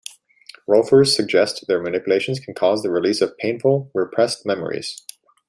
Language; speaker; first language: English; native; English